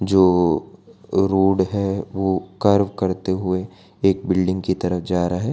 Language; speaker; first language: Hindi; non-native, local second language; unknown